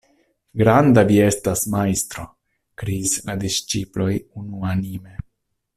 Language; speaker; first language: Esperanto; non-native, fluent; Italian